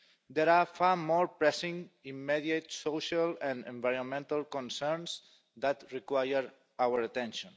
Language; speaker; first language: English; non-native, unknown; Catalan